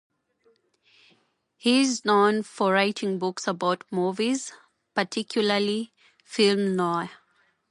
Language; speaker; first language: English; non-native, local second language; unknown